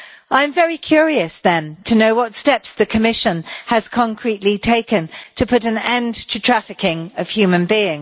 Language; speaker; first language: English; native; English